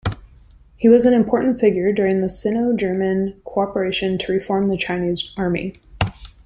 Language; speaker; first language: English; native; English